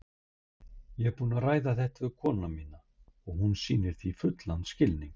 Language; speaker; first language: Icelandic; native; Icelandic